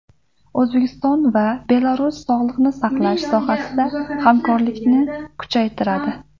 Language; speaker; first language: Uzbek; native; Uzbek